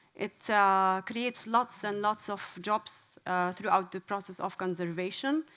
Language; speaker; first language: English; non-native, fluent; Arabic